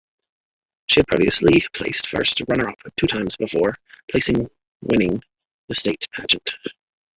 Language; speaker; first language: English; native; English